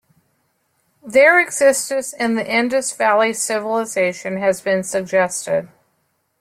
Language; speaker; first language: English; native; English